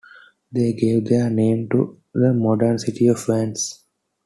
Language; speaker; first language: English; non-native, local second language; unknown